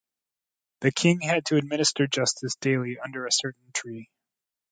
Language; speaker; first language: English; native; English